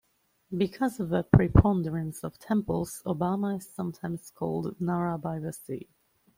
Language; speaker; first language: English; native; English